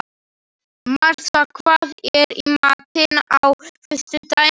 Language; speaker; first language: Icelandic; non-native, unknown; Slovak